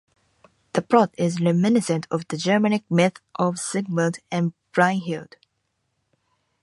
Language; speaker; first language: English; non-native, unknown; Japanese